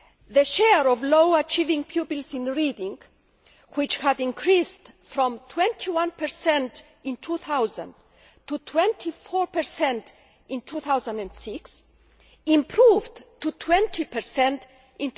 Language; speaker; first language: English; non-native, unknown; Greek